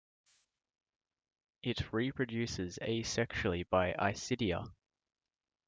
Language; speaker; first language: English; native; English